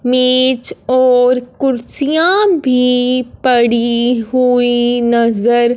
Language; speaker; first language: Hindi; non-native, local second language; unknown